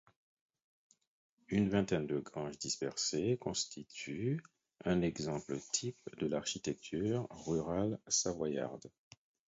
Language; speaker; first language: French; non-native, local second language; Haitian Creole